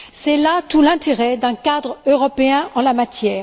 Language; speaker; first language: French; native; French